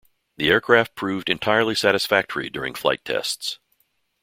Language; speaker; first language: English; native; English